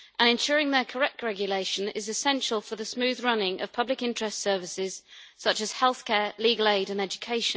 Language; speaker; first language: English; native; English